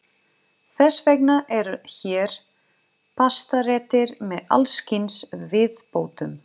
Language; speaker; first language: Icelandic; non-native, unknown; Portuguese